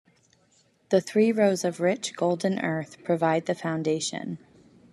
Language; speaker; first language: English; native; English